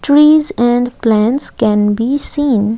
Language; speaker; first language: English; non-native, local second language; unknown